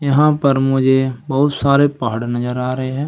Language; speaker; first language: Hindi; native; Hindi